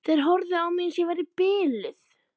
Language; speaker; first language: Icelandic; native; Icelandic